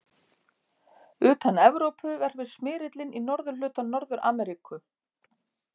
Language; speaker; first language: Icelandic; native; Icelandic